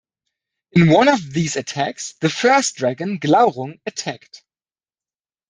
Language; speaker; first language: English; non-native, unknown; German